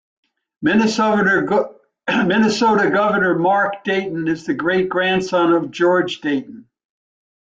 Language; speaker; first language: English; native; English